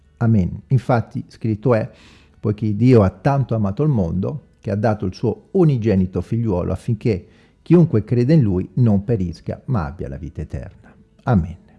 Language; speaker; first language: Italian; non-native, fluent; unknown